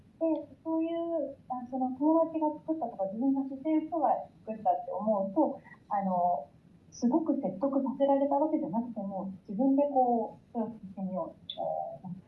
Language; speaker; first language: Japanese; native; Japanese